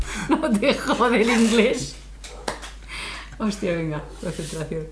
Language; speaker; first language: Spanish; native; Spanish